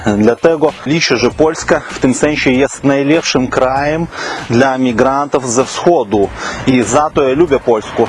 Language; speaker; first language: Polish; non-native, related language; Russian